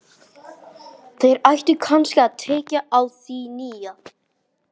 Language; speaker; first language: Icelandic; non-native, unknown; English